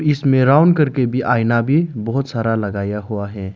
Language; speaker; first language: Hindi; non-native, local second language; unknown